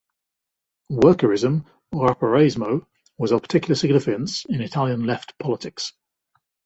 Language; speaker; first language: English; native; English